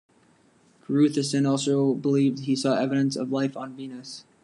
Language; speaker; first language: English; native; English